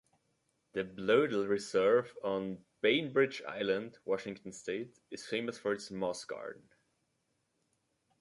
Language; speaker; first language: English; native; English